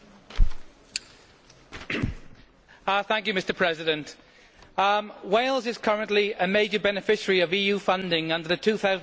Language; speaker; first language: English; native; English